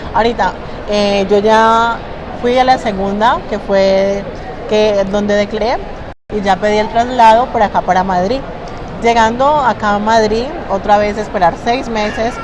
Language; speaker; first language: Spanish; native; Spanish